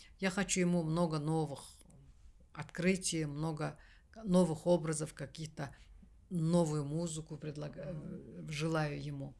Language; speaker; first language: Russian; non-native, local second language; Kazakh